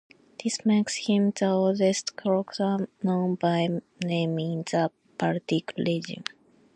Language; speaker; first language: English; non-native, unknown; Japanese